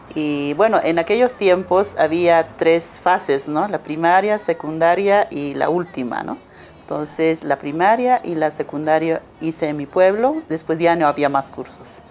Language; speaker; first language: Spanish; non-native, local second language; Aymara